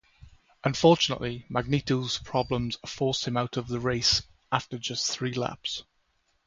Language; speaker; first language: English; native; English